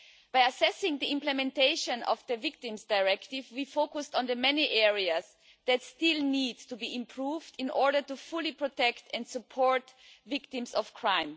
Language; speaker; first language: English; non-native, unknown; German